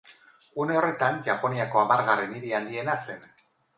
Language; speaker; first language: Basque; non-native, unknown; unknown